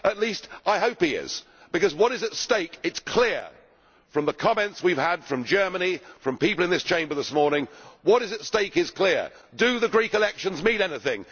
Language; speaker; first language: English; native; English